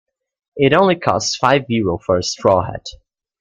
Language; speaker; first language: English; native; English